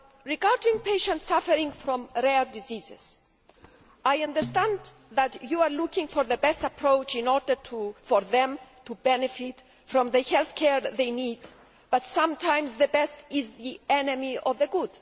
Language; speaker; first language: English; non-native, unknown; Greek